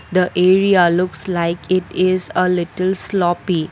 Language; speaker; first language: English; non-native, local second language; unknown